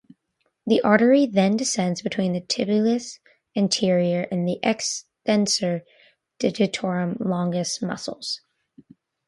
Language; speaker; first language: English; native; English